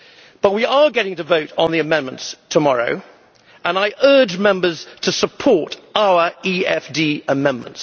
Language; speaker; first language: English; native; English